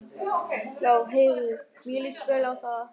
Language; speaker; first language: Icelandic; non-native, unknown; German